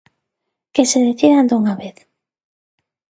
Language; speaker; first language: Galician; non-native, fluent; Spanish